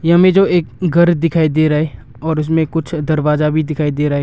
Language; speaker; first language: Hindi; non-native, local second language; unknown